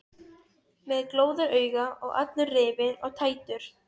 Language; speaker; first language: Icelandic; non-native, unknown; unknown